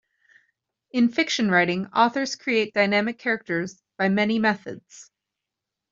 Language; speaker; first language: English; native; English